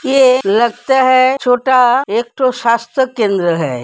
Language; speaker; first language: Hindi; native; Hindi